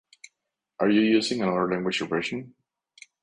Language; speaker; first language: English; non-native, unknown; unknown